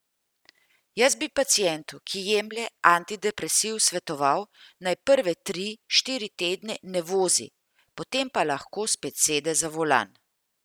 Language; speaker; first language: Slovenian; native; Slovenian